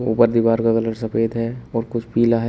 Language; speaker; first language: Hindi; native; Hindi